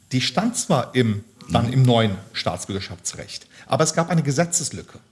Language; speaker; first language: German; early bilingual, other home language; Turkish